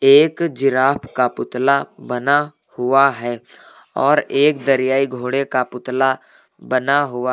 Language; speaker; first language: Hindi; native; Hindi